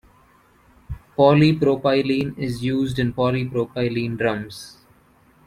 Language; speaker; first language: English; non-native, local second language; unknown